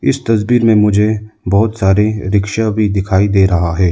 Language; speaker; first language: Hindi; non-native, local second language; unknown